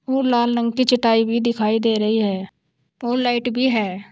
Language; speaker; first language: Hindi; native; Hindi